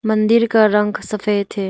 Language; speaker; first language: Hindi; non-native, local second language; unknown